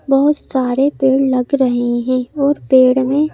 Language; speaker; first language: Hindi; native; Hindi